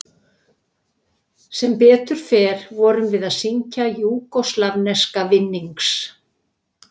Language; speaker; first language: Icelandic; native; Icelandic